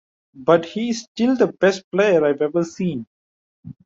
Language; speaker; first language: English; non-native, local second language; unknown